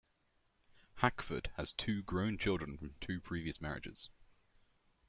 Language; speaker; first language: English; native; English